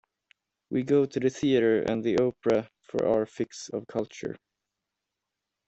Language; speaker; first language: English; non-native, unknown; Swedish